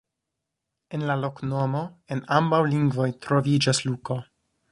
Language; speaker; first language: Esperanto; non-native, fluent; English